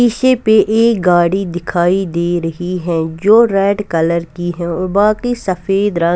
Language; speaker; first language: Hindi; non-native, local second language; Punjabi